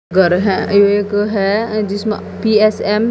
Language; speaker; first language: Hindi; native; Hindi